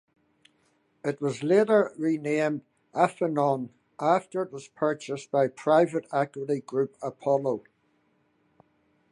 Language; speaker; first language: English; native; English